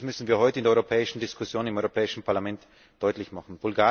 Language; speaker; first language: German; native; German